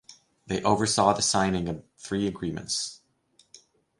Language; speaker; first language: English; native; English